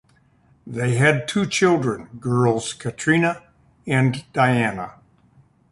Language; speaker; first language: English; native; English